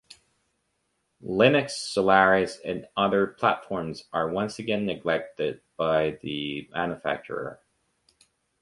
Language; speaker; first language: English; native; English